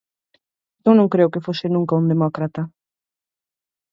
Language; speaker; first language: Galician; native; Galician